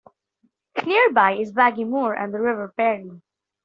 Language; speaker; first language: English; non-native, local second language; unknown